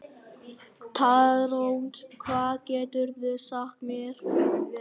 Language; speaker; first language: Icelandic; non-native, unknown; Vietnamese